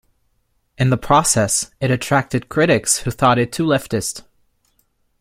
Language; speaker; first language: English; non-native, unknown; German